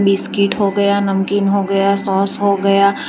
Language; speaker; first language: Hindi; non-native, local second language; Gujarati